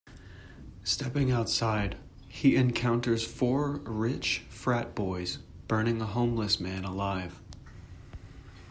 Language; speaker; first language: English; native; English